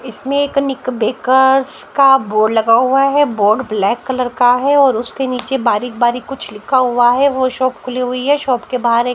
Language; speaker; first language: Hindi; native; Hindi